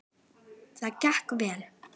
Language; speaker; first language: Icelandic; native; Icelandic